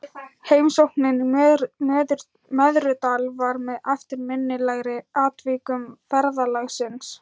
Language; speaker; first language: Icelandic; non-native, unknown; Thai